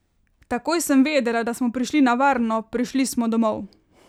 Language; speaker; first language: Slovenian; native; Slovenian